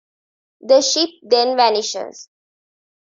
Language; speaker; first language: English; non-native, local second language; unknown